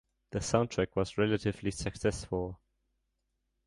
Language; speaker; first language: English; non-native, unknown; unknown